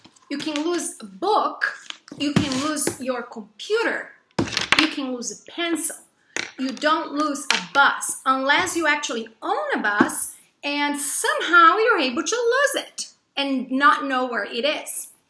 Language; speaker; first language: English; non-native, fluent; Portuguese